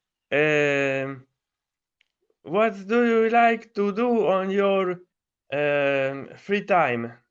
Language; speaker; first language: English; non-native, learner; Italian